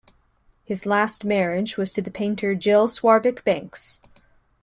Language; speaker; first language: English; native; English